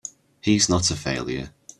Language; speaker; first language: English; native; English